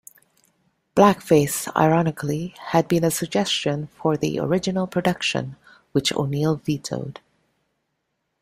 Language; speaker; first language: English; native; English